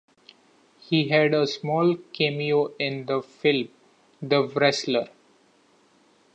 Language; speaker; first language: English; non-native, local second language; Marathi